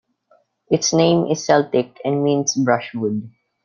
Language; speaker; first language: English; non-native, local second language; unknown